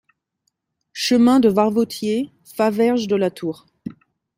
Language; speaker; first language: French; native; French